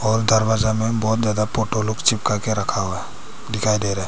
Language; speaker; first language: Hindi; non-native, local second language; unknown